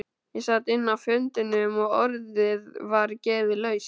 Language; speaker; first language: Icelandic; native; Icelandic